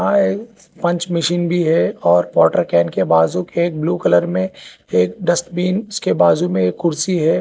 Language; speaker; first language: Hindi; non-native, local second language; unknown